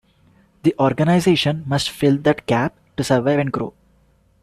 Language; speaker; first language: English; non-native, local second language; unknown